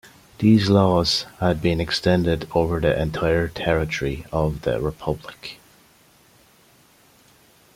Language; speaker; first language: English; native; English